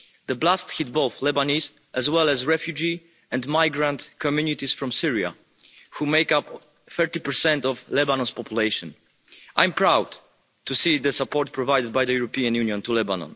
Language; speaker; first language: English; non-native, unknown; Polish